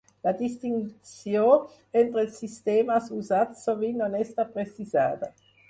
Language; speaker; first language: Catalan; non-native, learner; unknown